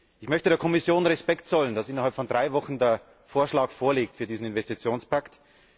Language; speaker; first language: German; native; German